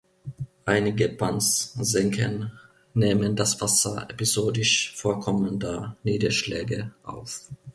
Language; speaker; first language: German; non-native, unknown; Finnish